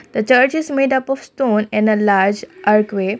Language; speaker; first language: English; non-native, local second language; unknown